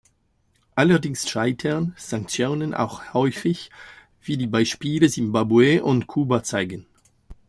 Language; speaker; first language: German; non-native, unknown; French